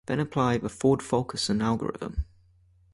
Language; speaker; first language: English; native; English